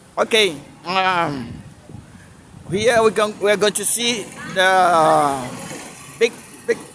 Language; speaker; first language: English; non-native, fluent; Spanish